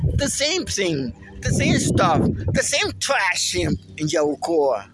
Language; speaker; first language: English; non-native, learner; Spanish